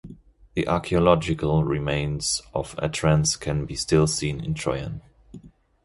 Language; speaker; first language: English; non-native, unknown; German